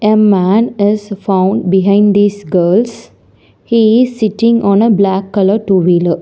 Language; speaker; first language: English; non-native, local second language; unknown